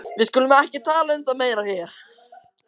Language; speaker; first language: Icelandic; native; Icelandic